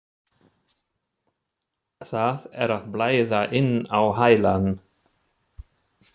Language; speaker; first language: Icelandic; non-native, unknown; German